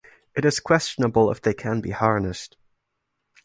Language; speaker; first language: English; non-native, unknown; German